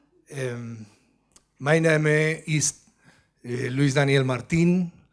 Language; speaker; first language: German; non-native, learner; Spanish